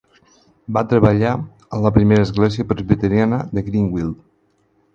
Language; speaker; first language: Catalan; non-native, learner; Spanish